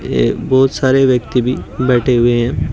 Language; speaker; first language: Hindi; native; Hindi